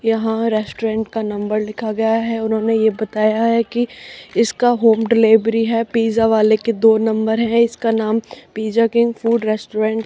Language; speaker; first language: Hindi; native; Hindi